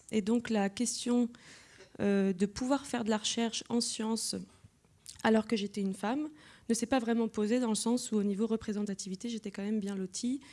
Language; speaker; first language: French; native; French